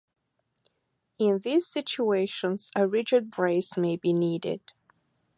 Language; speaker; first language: English; native; English